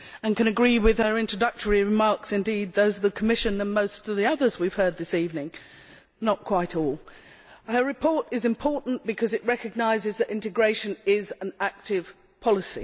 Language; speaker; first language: English; native; English